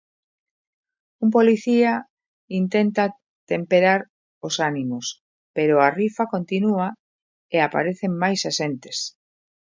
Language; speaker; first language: Galician; native; Galician